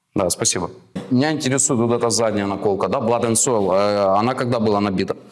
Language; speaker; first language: Russian; non-native, local second language; Ukrainian